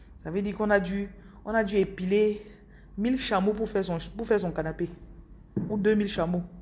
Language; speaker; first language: French; non-native, local second language; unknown